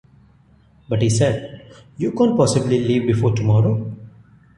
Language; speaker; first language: English; non-native, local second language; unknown